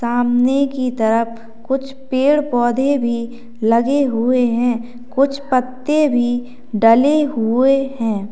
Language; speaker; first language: Hindi; native; Hindi